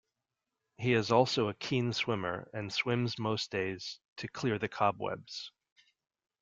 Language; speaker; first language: English; native; English